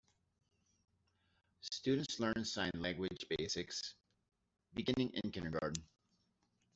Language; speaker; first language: English; native; English